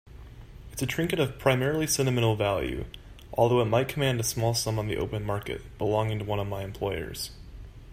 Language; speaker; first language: English; native; English